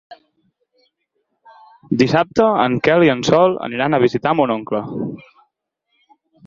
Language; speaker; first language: Catalan; native; Catalan